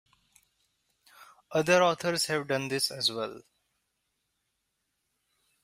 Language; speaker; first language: English; non-native, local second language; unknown